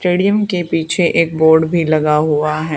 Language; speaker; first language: Hindi; native; Hindi